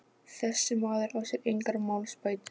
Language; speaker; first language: Icelandic; non-native, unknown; Polish